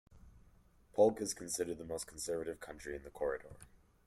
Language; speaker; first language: English; native; English